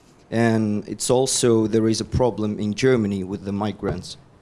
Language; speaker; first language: English; non-native, fluent; Russian